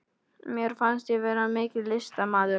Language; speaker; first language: Icelandic; non-native, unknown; Polish